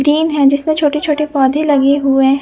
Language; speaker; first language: Hindi; non-native, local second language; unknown